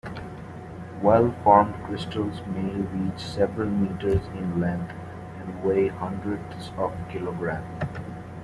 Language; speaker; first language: English; native; English